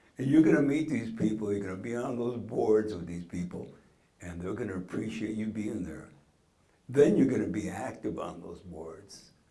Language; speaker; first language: English; native; English